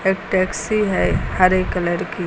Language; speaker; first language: Hindi; native; Hindi